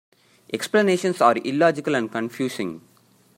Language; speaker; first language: English; non-native, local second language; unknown